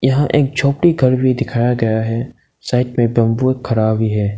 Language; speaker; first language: Hindi; non-native, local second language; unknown